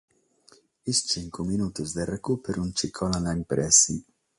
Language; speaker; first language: Sardinian; non-native, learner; Catalan